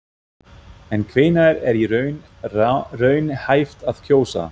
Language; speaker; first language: Icelandic; non-native, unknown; German